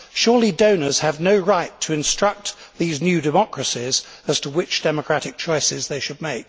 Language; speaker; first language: English; native; English